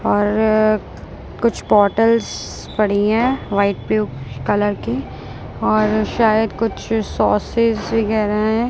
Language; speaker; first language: Hindi; non-native, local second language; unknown